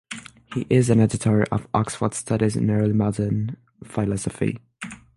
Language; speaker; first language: English; non-native, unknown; French